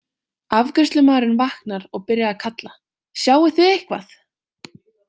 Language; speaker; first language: Icelandic; native; Icelandic